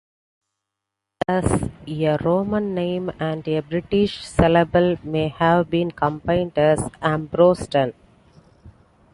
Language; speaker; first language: English; non-native, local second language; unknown